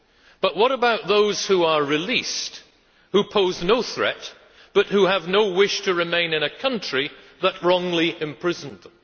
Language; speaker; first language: English; native; English